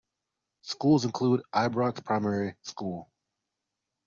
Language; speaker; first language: English; non-native, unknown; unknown